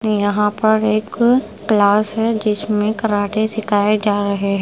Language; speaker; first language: Hindi; non-native, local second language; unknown